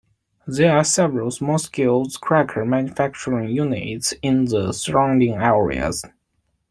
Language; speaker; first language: English; non-native, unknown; Chinese